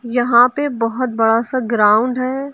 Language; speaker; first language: Hindi; native; Hindi